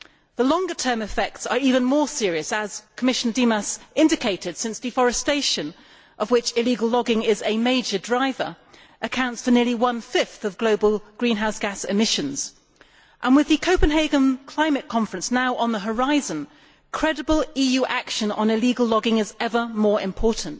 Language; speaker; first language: English; native; English